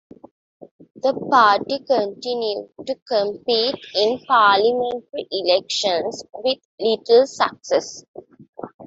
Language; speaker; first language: English; non-native, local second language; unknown